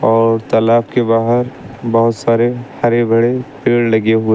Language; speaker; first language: Hindi; native; Hindi